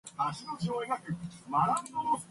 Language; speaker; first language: English; non-native, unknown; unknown